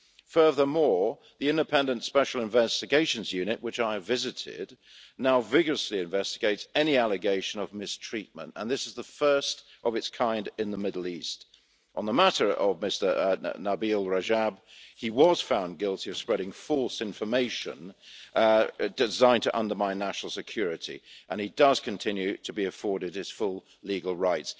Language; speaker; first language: English; native; English